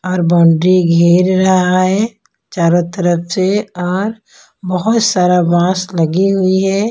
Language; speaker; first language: Hindi; non-native, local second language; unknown